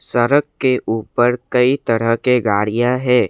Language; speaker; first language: Hindi; non-native, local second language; Assamese